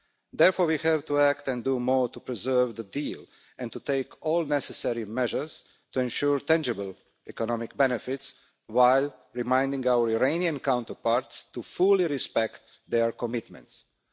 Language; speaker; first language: English; non-native, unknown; Croatian